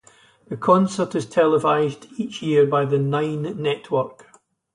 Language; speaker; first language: English; native; English